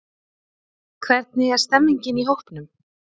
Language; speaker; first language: Icelandic; native; Icelandic